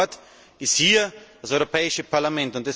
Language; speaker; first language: German; native; German